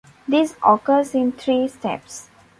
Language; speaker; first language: English; non-native, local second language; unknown